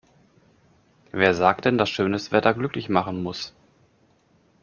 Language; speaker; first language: German; native; German